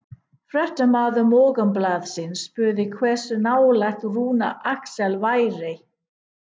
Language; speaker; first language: Icelandic; non-native, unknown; English